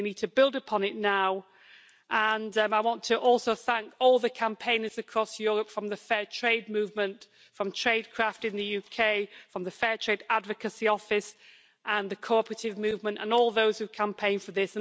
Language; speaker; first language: English; native; English